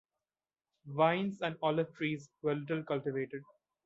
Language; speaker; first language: English; non-native, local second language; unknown